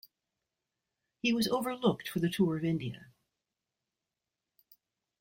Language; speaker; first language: English; native; English